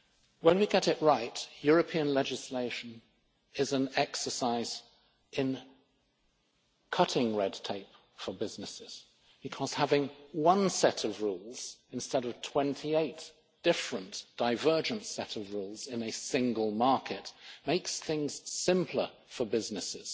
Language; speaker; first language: English; native; English